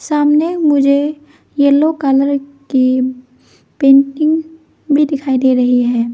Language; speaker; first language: Hindi; non-native, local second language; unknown